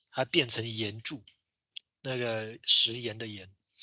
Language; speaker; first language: Chinese; native; Chinese